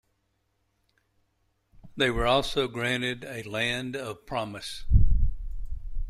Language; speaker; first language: English; native; English